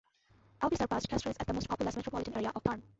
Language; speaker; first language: English; non-native, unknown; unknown